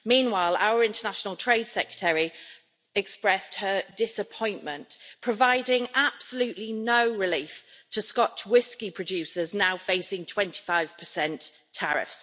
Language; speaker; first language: English; native; English